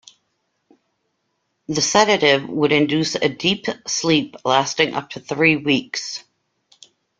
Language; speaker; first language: English; native; English